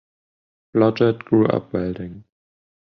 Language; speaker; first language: English; non-native, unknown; German